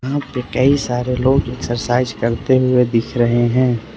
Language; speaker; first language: Hindi; early bilingual, other home language; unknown